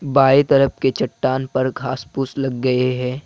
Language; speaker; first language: Hindi; non-native, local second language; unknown